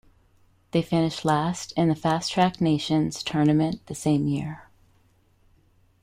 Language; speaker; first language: English; native; English